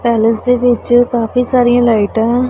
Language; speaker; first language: Hindi; non-native, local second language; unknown